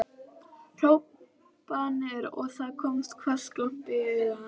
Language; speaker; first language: Icelandic; native; Icelandic